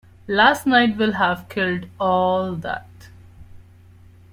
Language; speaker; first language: English; non-native, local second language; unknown